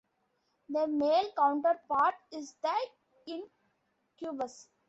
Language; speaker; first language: English; non-native, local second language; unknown